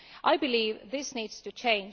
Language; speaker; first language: English; non-native, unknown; Estonian